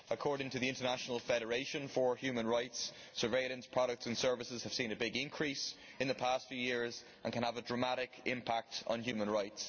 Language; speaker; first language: English; native; English